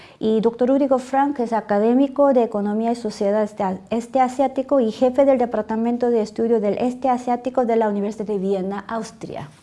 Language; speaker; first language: Spanish; non-native, fluent; Korean